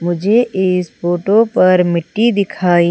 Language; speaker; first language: Hindi; native; Hindi